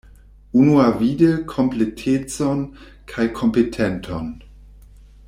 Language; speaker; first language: Esperanto; non-native, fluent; German